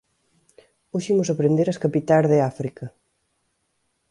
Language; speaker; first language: Galician; native; Galician